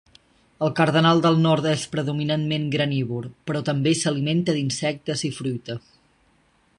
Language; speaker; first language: Catalan; native; Catalan